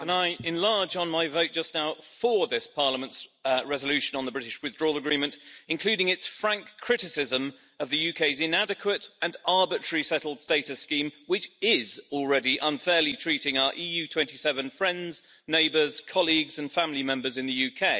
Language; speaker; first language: English; native; English